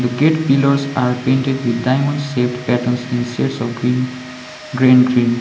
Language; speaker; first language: English; non-native, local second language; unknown